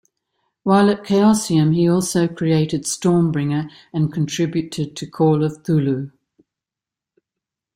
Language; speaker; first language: English; native; English